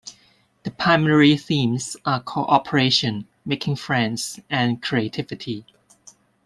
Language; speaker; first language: English; non-native, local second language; Cantonese